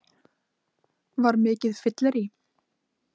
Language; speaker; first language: Icelandic; native; Icelandic